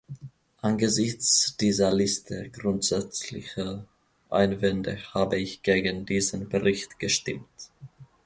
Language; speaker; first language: German; non-native, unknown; Finnish